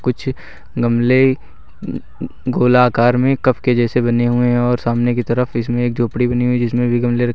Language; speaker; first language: Hindi; native; Hindi